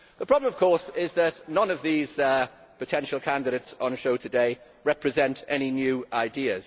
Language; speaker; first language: English; native; English